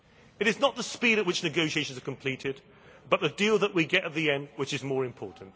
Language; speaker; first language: English; native; English